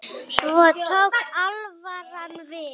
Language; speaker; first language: Icelandic; native; Icelandic